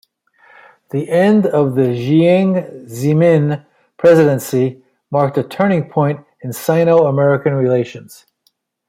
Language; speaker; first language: English; native; English